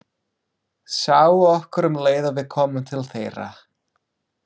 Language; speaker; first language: Icelandic; non-native, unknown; English